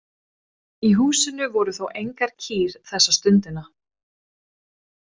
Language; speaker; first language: Icelandic; non-native, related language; Swedish